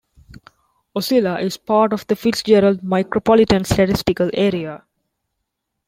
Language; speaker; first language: English; non-native, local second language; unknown